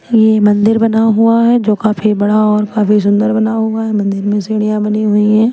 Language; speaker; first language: Hindi; non-native, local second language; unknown